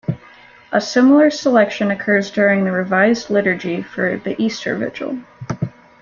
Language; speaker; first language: English; native; English